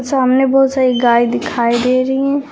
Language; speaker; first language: Hindi; native; Hindi